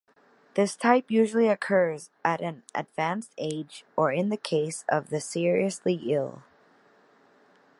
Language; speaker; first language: English; native; English